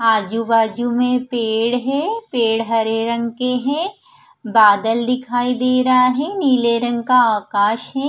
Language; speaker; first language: Hindi; non-native, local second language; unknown